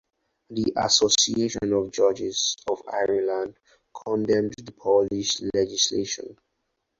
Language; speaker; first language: English; non-native, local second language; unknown